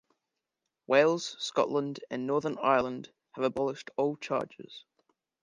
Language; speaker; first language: English; native; English